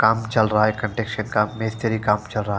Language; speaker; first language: Hindi; non-native, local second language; Punjabi